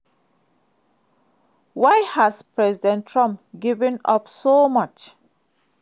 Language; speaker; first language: English; non-native, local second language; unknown